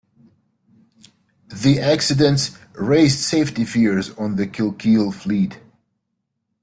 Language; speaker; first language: English; native; English